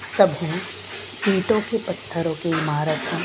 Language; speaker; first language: Hindi; non-native, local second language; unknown